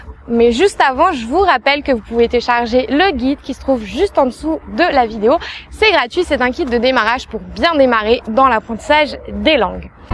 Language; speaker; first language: French; native; French